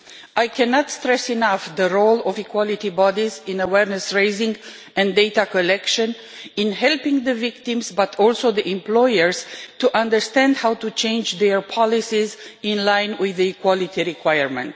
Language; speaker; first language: English; non-native, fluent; Romanian